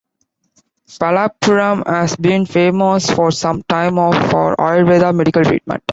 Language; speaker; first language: English; non-native, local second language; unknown